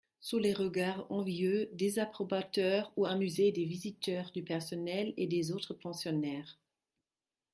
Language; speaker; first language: French; non-native, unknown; German